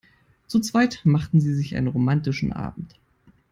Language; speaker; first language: English; non-native, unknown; German